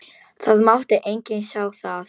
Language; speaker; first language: Icelandic; non-native, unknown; Polish